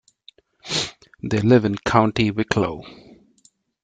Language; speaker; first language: English; non-native, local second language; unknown